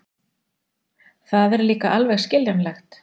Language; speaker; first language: Icelandic; native; Icelandic